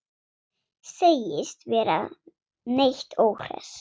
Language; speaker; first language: Icelandic; non-native, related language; Swedish